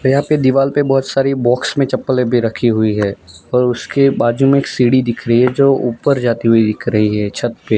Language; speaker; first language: Hindi; non-native, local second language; Gujarati